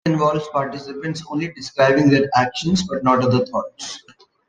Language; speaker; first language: English; non-native, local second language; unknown